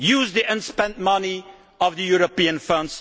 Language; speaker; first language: English; non-native, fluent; Dutch